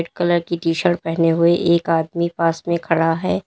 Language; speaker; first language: Hindi; native; Hindi